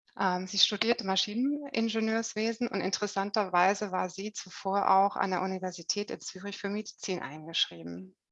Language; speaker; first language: German; native; German